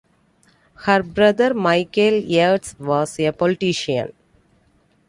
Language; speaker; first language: English; non-native, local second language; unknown